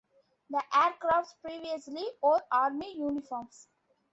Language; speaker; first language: English; non-native, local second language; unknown